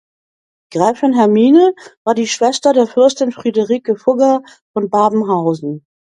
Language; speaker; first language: German; native; German